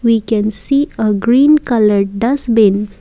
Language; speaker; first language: English; non-native, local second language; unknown